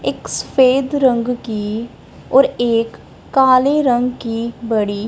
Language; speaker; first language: Hindi; non-native, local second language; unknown